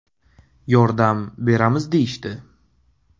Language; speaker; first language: Uzbek; native; Uzbek